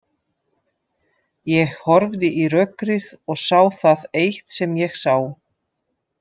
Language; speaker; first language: Icelandic; non-native, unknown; Dutch